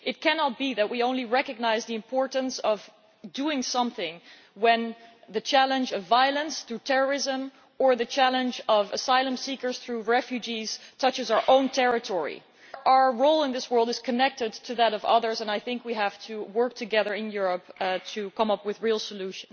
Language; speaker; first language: English; non-native, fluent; Dutch